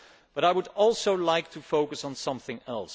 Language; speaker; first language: English; non-native, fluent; Dutch